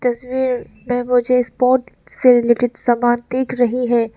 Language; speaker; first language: Hindi; non-native, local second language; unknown